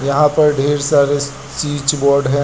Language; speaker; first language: Hindi; native; Hindi